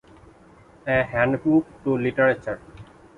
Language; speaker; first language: English; non-native, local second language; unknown